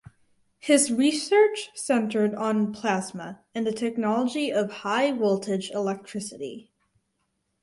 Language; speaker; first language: English; native; English